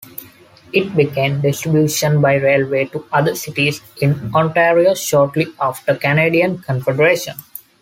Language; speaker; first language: English; non-native, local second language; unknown